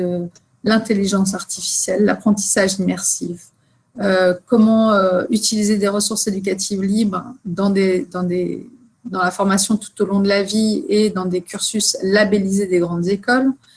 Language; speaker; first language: French; native; French